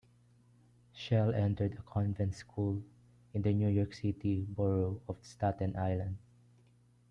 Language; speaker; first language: English; non-native, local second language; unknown